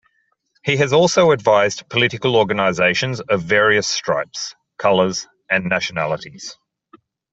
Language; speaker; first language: English; native; English